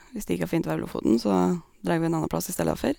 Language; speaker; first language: Norwegian; native; Norwegian